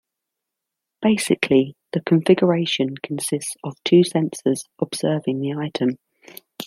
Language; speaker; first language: English; native; English